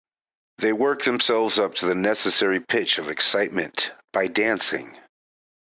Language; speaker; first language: English; native; English